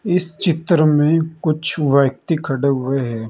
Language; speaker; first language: Hindi; native; Hindi